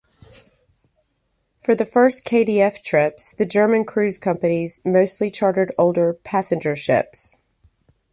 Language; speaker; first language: English; native; English